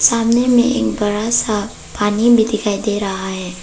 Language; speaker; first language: Hindi; non-native, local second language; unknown